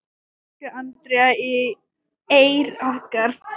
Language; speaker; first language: Icelandic; non-native, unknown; Thai